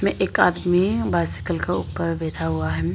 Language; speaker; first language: Hindi; non-native, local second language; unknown